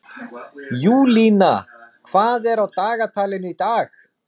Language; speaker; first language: Icelandic; native; Icelandic